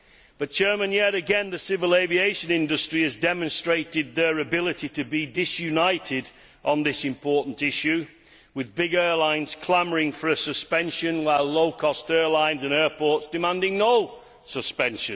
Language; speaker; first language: English; native; English